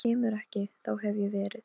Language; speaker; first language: Icelandic; non-native, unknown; Polish